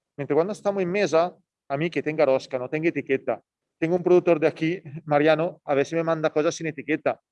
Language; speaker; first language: Spanish; non-native, fluent; Italian